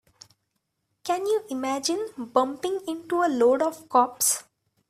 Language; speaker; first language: English; non-native, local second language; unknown